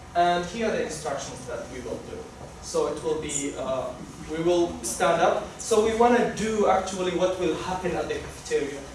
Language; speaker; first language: English; non-native, local second language; Somali